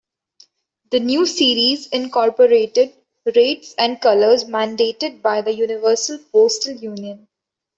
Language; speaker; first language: English; non-native, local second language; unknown